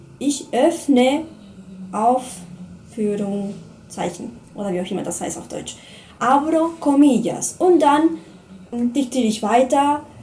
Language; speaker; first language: German; non-native, fluent; Spanish